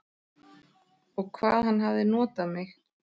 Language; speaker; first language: Icelandic; native; Icelandic